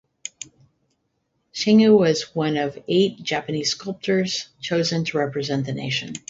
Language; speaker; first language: English; native; English